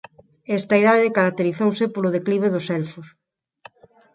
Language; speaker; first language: Galician; non-native, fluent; Spanish